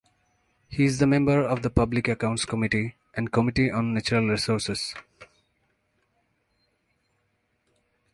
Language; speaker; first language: English; non-native, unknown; Bangla